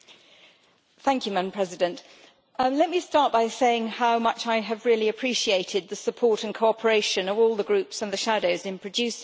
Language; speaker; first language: English; native; English